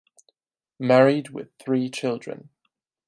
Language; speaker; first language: English; non-native, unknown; German